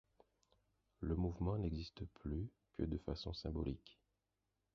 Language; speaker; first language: French; non-native, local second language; Haitian Creole